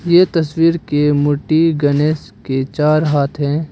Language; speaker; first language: Hindi; non-native, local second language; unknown